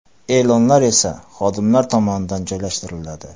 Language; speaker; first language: Uzbek; non-native, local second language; Kara-Kalpak